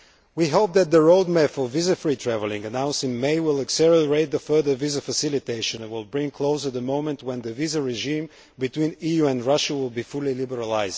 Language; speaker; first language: English; non-native, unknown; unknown